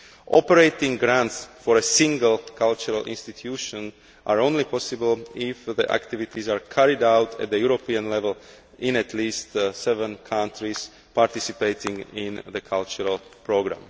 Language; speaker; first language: English; non-native, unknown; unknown